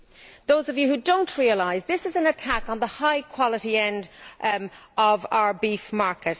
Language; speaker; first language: English; native; English